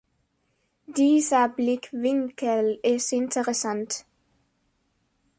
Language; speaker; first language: German; non-native, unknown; Spanish